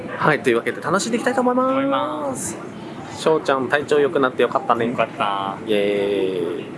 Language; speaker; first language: Japanese; native; Japanese